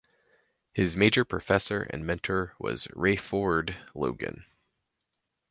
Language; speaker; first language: English; native; English